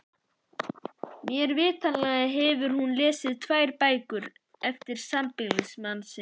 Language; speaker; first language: Icelandic; native; Icelandic